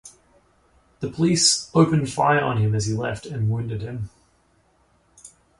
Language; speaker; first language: English; native; English